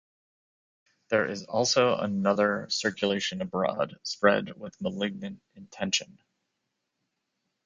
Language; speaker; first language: English; native; English